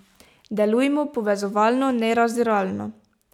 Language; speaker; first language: Slovenian; native; Slovenian